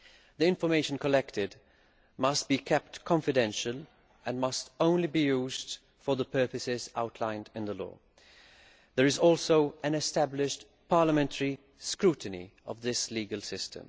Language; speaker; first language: English; non-native, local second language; Maltese